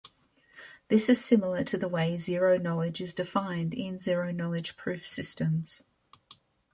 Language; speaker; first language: English; native; English